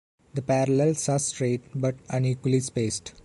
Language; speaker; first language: English; non-native, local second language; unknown